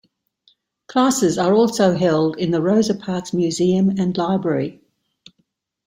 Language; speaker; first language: English; native; English